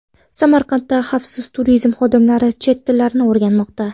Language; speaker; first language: Uzbek; non-native, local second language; Kara-Kalpak